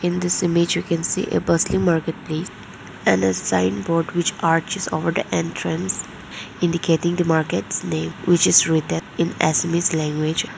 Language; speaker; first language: English; non-native, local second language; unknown